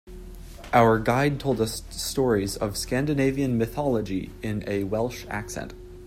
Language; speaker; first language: English; native; English